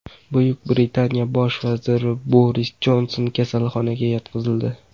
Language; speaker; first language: Uzbek; non-native, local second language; Kara-Kalpak